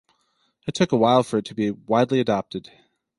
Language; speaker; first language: English; native; English